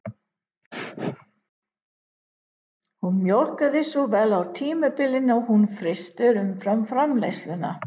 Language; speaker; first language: Icelandic; non-native, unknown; English